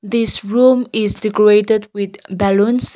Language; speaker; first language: English; non-native, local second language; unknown